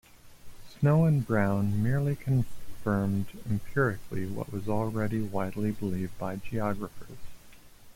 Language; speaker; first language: English; native; English